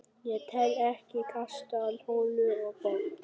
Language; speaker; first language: Icelandic; non-native, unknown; Vietnamese